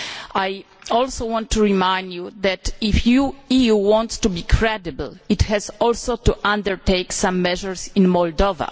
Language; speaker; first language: English; non-native, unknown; Polish